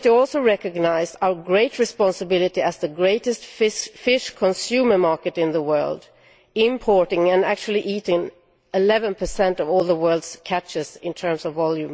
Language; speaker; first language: English; non-native, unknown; Swedish